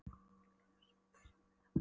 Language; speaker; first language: Icelandic; non-native, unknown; Polish